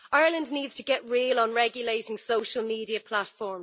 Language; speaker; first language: English; native; English